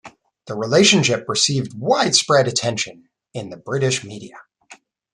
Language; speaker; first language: English; native; English